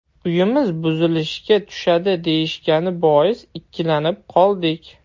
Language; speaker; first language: Uzbek; non-native, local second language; Russian